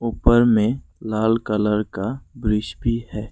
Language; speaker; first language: Hindi; non-native, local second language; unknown